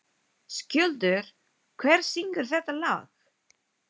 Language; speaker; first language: Icelandic; non-native, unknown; Filipino